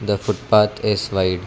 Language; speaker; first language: English; non-native, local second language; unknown